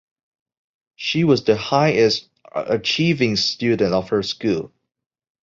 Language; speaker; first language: English; non-native, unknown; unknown